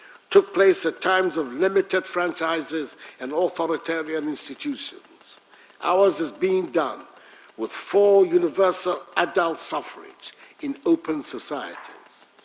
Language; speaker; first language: English; non-native, local second language; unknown